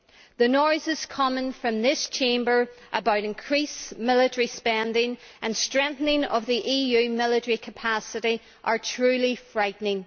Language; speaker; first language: English; native; English